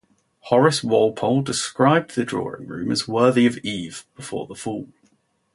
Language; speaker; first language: English; native; English